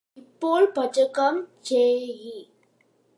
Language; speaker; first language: Malayalam; early bilingual, heritage; Malayalam